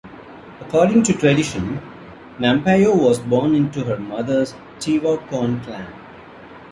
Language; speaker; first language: English; non-native, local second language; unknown